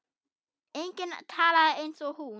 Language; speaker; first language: Icelandic; non-native, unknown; German